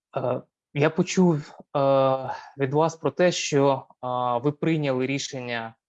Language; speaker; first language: Ukrainian; native; Ukrainian